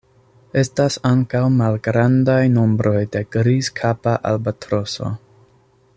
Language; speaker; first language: Esperanto; non-native, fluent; English